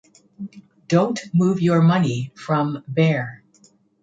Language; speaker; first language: English; native; English